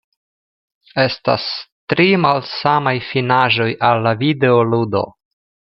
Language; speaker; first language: Esperanto; non-native, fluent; Russian